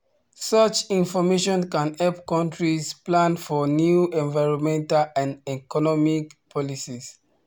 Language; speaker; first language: English; non-native, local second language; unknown